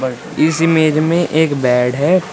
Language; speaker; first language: Hindi; native; Hindi